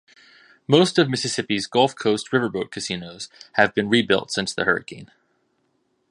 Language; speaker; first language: English; native; English